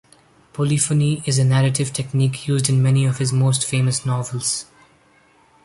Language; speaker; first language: English; non-native, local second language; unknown